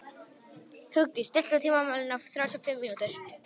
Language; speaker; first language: Icelandic; non-native, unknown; Polish